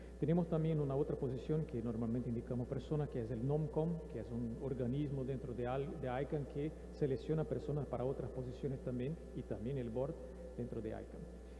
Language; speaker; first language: Spanish; non-native, related language; Portuguese